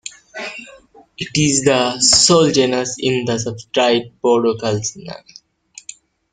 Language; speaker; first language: English; native; English